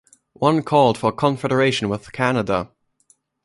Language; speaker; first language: English; non-native, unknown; German